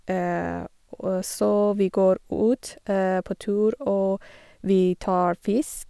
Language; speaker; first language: Norwegian; non-native, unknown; Persian